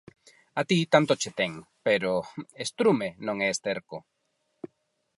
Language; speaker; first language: Galician; non-native, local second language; Spanish